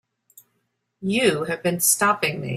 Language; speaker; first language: English; native; English